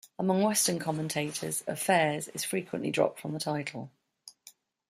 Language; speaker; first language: English; native; English